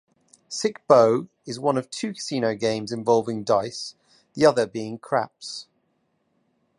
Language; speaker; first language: English; native; English